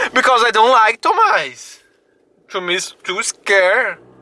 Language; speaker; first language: English; non-native, fluent; Portuguese